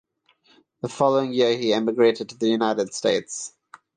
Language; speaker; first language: English; non-native, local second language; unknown